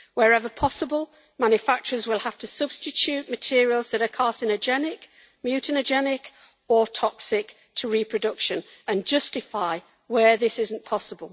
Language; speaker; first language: English; native; English